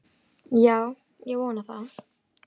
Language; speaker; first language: Icelandic; native; Icelandic